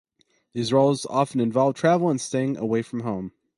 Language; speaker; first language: English; native; English